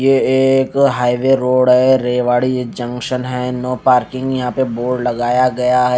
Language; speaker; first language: Hindi; native; Hindi